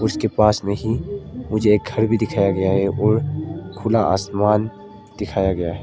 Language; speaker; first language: Hindi; non-native, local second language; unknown